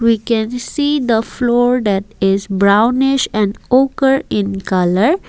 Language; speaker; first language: English; non-native, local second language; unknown